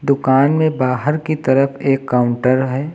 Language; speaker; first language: Hindi; native; Hindi